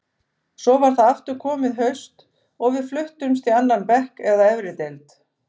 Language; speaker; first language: Icelandic; native; Icelandic